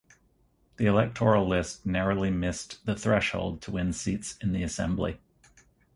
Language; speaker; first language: English; native; English